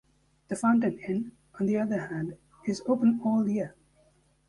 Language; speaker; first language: English; native; English